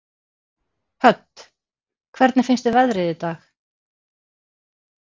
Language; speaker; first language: Icelandic; native; Icelandic